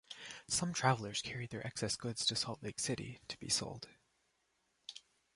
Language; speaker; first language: English; native; English